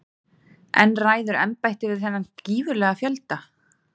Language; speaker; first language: Icelandic; native; Icelandic